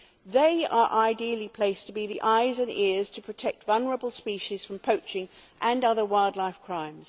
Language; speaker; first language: English; native; English